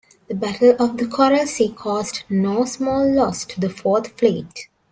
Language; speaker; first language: English; non-native, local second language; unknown